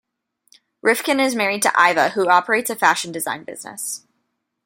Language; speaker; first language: English; native; English